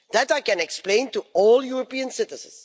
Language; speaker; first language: English; non-native, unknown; Dutch